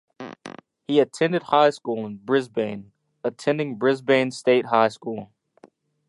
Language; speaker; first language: English; native; English